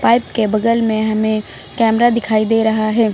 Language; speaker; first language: Hindi; native; Hindi